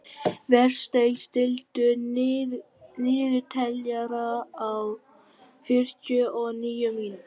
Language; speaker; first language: Icelandic; non-native, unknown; Vietnamese